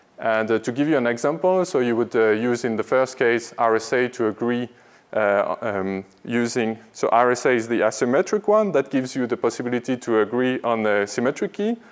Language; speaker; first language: English; non-native, fluent; French